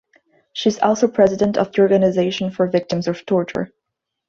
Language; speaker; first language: English; non-native, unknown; Portuguese